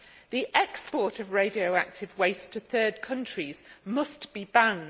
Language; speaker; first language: English; native; English